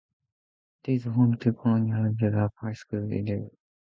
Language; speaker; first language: English; non-native, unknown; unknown